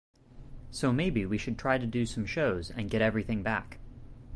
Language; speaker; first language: English; native; English